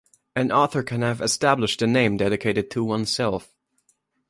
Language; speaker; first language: English; non-native, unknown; German